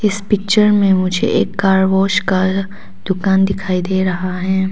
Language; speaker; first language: Hindi; non-native, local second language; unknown